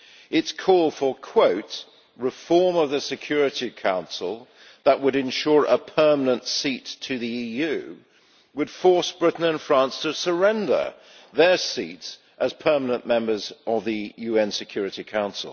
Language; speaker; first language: English; native; English